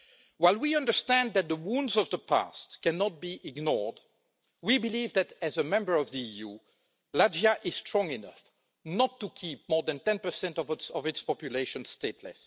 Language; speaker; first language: English; non-native, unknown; French